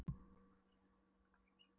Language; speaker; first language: Icelandic; non-native, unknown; Polish